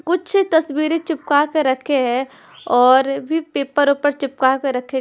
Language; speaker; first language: Hindi; non-native, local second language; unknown